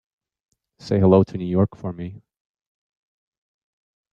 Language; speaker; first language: English; native; English